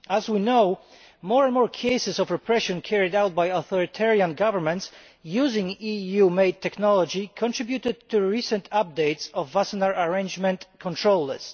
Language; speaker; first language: English; non-native, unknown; Polish